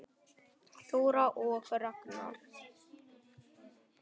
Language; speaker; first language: Icelandic; non-native, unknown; Vietnamese